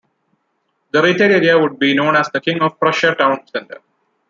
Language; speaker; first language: English; non-native, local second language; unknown